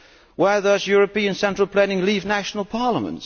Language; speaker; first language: English; non-native, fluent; Dutch